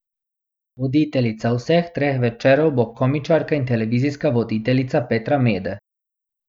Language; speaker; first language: Slovenian; non-native, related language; Bosnian